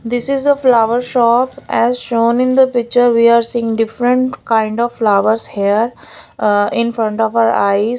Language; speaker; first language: English; non-native, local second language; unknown